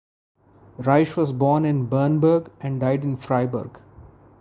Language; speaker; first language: English; non-native, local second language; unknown